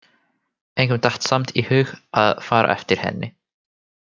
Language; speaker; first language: Icelandic; non-native, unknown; Finnish